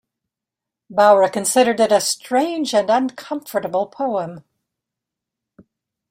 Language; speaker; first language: English; native; English